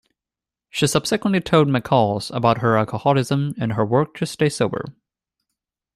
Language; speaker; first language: English; non-native, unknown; Chinese